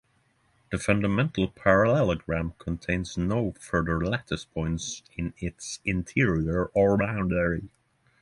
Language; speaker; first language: English; non-native, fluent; Norwegian